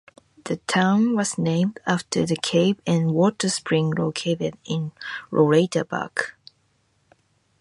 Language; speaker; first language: English; non-native, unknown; Japanese